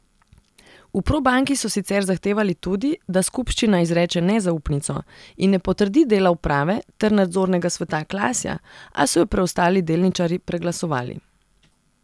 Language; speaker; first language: Slovenian; non-native, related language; Serbian